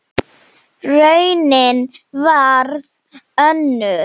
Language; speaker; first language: Icelandic; non-native, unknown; Slovenian